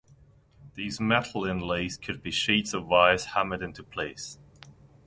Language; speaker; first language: English; non-native, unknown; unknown